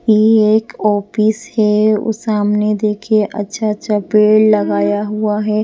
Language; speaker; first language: Hindi; non-native, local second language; Bhojpuri